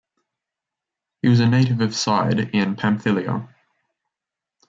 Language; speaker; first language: English; native; English